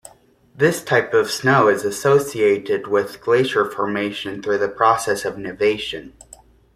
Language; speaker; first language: English; native; English